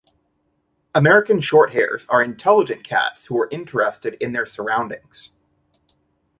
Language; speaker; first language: English; native; English